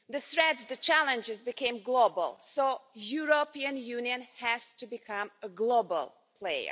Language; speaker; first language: English; non-native, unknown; Hungarian